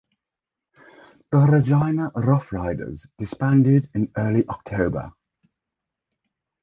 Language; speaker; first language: English; native; English